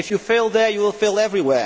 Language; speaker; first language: English; non-native, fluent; Dutch